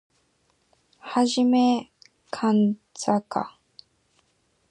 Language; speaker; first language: English; non-native, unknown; Japanese